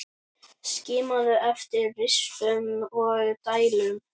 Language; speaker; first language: Icelandic; native; Icelandic